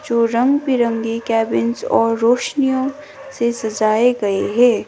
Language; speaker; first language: Hindi; non-native, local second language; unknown